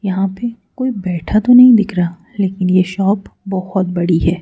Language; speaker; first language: Hindi; native; Hindi